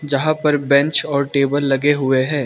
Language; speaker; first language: Hindi; non-native, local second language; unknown